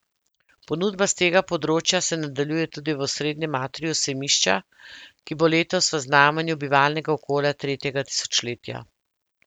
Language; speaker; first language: Slovenian; native; Slovenian